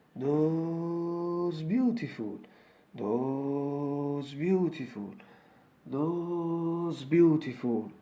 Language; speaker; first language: English; non-native, learner; Italian